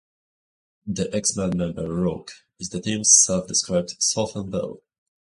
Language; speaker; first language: English; native; English